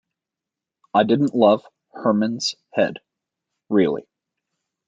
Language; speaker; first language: English; native; English